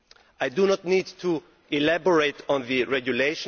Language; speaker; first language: English; non-native, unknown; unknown